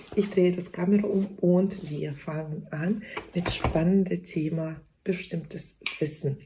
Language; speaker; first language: German; non-native, fluent; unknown